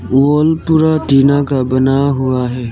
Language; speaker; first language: Hindi; non-native, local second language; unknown